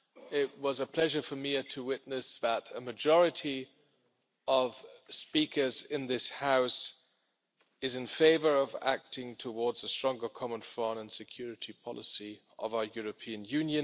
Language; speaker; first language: English; non-native, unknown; German